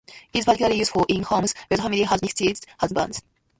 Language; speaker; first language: English; non-native, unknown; Japanese